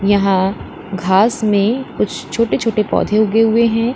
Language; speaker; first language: Hindi; native; Hindi